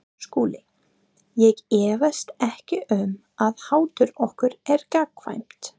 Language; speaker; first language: Icelandic; non-native, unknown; English